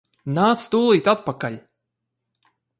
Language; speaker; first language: Latvian; native; Latvian